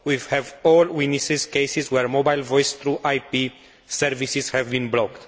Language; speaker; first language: English; non-native, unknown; Romanian